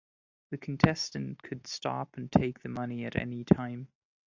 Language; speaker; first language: English; non-native, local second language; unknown